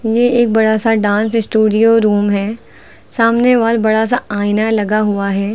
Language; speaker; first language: Hindi; native; Hindi